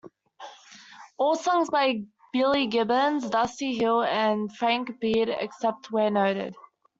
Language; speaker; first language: English; native; English